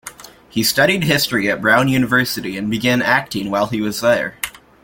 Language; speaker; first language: English; native; English